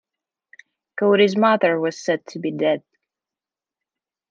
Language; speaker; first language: English; non-native, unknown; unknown